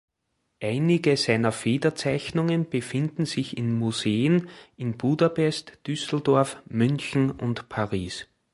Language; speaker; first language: German; native; German